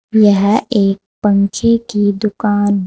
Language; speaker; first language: Hindi; native; Hindi